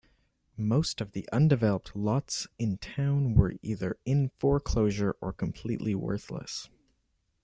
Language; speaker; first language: English; native; English